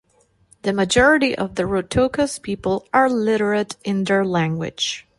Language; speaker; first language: English; non-native, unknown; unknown